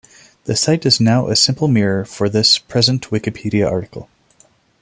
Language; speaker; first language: English; non-native, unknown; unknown